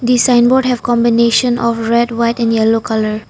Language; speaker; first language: English; non-native, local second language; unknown